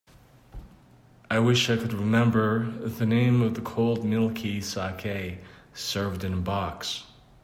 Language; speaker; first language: English; native; English